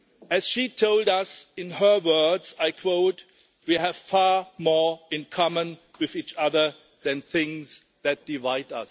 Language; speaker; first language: English; non-native, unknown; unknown